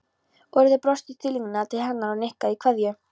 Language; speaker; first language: Icelandic; non-native, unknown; Polish